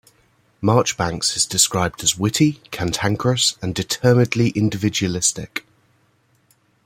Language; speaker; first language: English; native; English